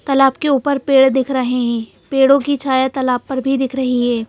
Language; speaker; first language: Hindi; native; Hindi